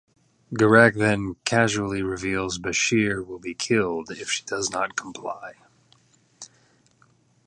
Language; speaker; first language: English; native; English